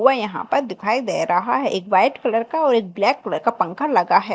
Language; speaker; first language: Hindi; native; Hindi